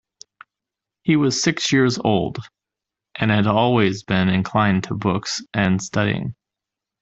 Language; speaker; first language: English; native; English